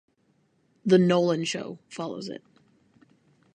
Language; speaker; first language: English; native; English